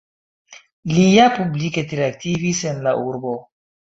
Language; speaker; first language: Esperanto; non-native, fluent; Chinese